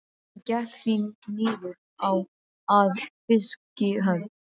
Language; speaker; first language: Icelandic; non-native, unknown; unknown